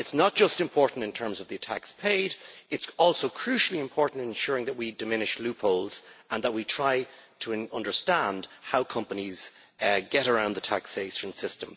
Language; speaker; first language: English; native; English